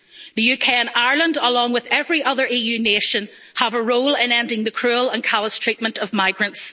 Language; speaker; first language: English; native; English